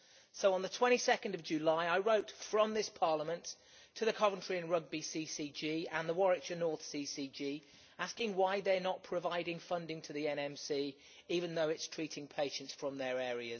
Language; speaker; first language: English; native; English